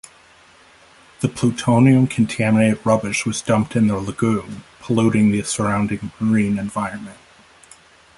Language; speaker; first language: English; native; English